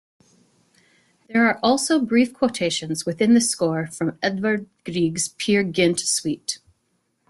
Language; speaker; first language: English; native; English